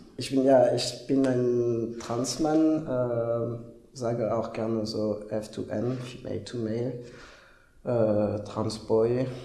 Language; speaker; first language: German; non-native, fluent; French